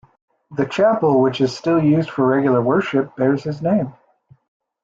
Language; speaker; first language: English; native; English